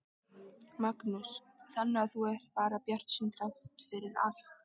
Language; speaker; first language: Icelandic; native; Icelandic